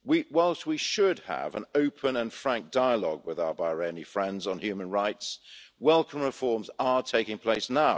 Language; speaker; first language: English; native; English